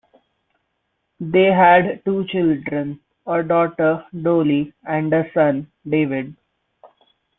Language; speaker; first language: English; non-native, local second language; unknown